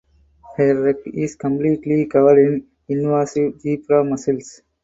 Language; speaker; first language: English; non-native, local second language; Tamil